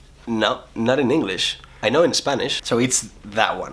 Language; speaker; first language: English; non-native, fluent; Spanish